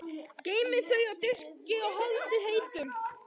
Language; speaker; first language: Icelandic; native; Icelandic